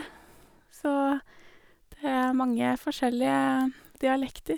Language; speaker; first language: Norwegian; native; Norwegian